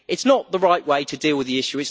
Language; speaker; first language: English; native; English